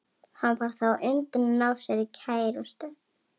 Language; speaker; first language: Icelandic; native; Icelandic